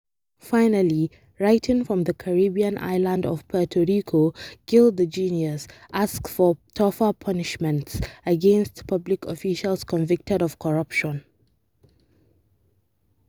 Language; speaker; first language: English; non-native, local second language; Hausa